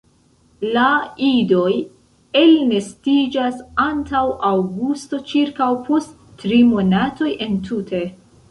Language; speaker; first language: Esperanto; non-native, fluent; Central Kurdish